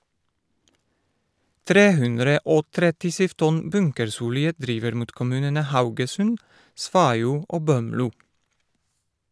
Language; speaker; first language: Norwegian; non-native, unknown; Polish